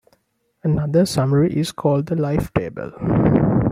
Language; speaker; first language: English; non-native, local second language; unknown